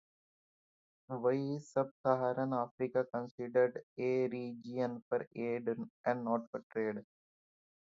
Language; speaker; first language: English; non-native, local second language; Hindi